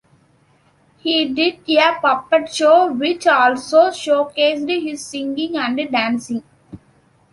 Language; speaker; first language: English; non-native, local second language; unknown